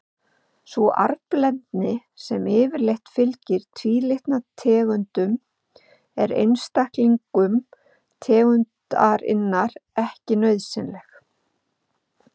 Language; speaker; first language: Icelandic; native; Icelandic